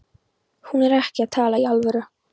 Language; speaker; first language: Icelandic; non-native, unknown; Polish